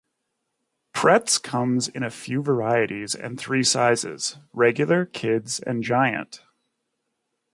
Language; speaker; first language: English; native; English